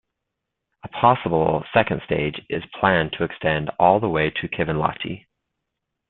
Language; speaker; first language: English; native; English